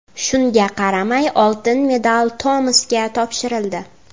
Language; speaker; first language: Uzbek; native; Uzbek